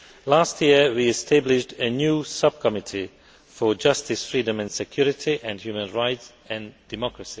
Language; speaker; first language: English; non-native, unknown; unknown